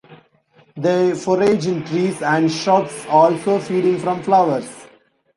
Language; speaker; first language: English; non-native, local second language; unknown